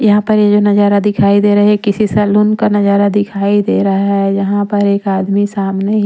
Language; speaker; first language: Hindi; non-native, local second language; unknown